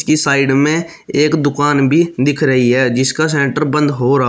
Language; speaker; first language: Hindi; native; Hindi